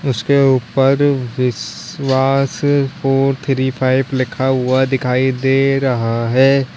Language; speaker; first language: Hindi; native; Hindi